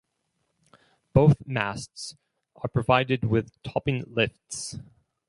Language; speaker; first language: English; non-native, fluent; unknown